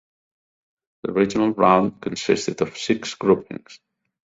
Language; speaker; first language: English; non-native, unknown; Catalan